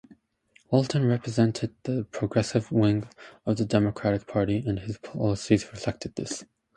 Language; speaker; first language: English; native; English